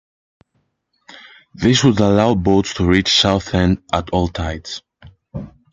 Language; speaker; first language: English; non-native, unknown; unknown